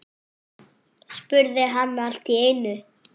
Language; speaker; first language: Icelandic; non-native, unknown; French